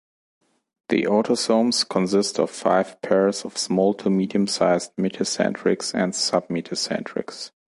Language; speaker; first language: English; non-native, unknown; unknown